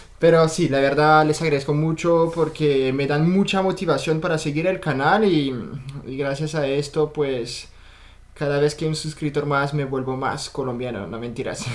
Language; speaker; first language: Spanish; non-native, fluent; French